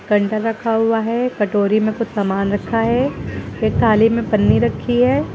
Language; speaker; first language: Hindi; native; Hindi